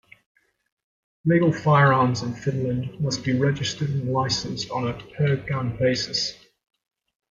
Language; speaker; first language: English; native; English